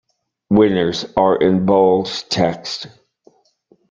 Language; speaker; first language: English; native; English